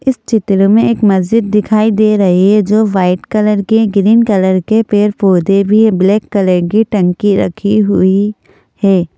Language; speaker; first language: Hindi; native; Hindi